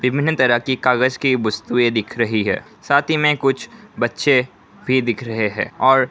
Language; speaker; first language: Hindi; non-native, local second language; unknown